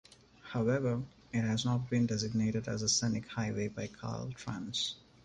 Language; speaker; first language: English; non-native, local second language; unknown